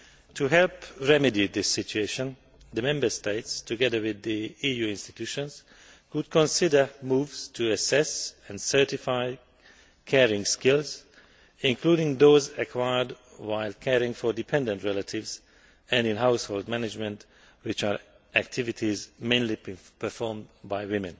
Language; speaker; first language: English; non-native, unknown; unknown